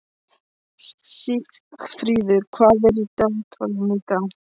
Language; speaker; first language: Icelandic; non-native, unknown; Polish